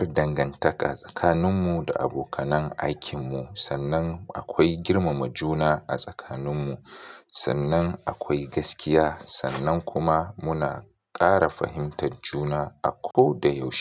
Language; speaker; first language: Hausa; native; Hausa